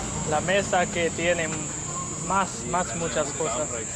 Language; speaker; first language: Spanish; non-native, learner; English